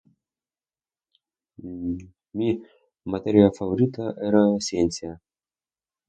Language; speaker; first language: Spanish; non-native, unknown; Russian